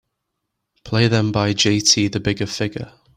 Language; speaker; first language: English; native; English